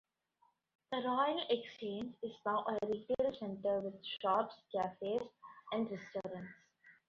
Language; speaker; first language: English; non-native, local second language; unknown